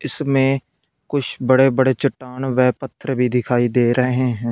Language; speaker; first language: Hindi; non-native, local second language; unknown